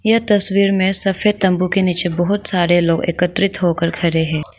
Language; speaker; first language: Hindi; non-native, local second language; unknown